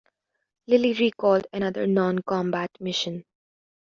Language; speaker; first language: English; native; English